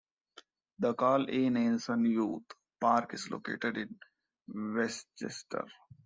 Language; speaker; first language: English; non-native, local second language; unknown